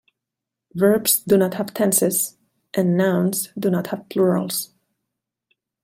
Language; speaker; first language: English; non-native, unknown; Catalan